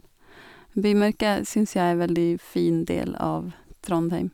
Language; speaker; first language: Norwegian; non-native, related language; Swedish